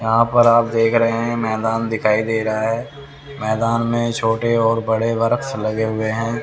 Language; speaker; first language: Hindi; native; Hindi